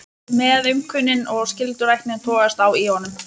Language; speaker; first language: Icelandic; non-native, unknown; Lithuanian